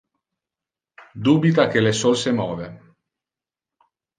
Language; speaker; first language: Interlingua; non-native, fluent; Italian